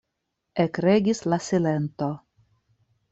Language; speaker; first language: Esperanto; non-native, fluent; Russian